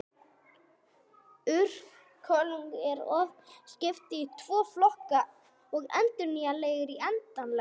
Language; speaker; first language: Icelandic; non-native, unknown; English